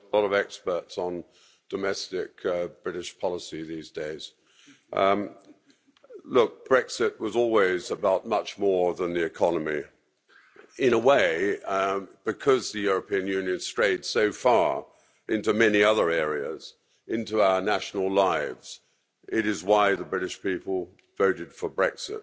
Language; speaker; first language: English; native; English